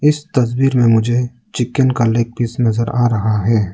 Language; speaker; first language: Hindi; non-native, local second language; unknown